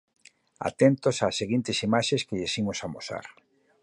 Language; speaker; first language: Galician; native; Galician